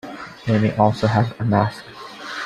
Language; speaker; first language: English; non-native, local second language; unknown